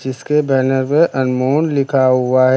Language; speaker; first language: Hindi; native; Hindi